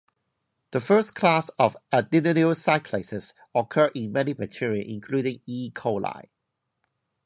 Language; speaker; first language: English; non-native, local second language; Cantonese